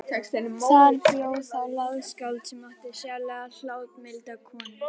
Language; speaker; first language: Icelandic; native; Icelandic